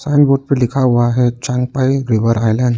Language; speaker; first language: Hindi; non-native, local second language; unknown